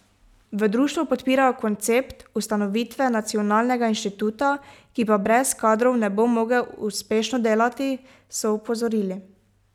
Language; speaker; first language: Slovenian; native; Slovenian